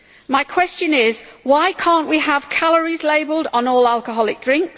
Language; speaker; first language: English; native; English